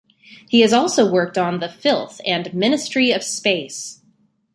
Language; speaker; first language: English; native; English